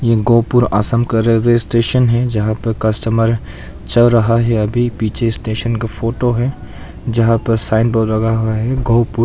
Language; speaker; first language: Hindi; non-native, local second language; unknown